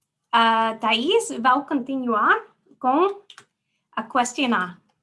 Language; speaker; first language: Portuguese; non-native, fluent; English